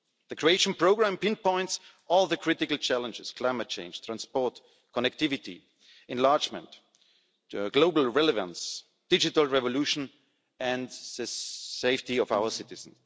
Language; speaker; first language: English; non-native, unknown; German